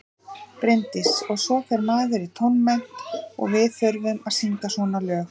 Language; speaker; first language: Icelandic; native; Icelandic